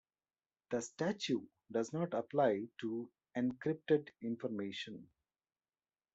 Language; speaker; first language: English; non-native, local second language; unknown